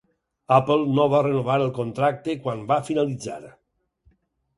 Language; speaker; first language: Catalan; native; Catalan